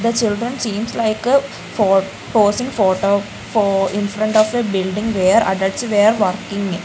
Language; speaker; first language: English; non-native, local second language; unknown